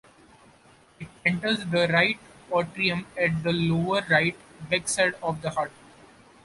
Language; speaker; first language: English; non-native, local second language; Marathi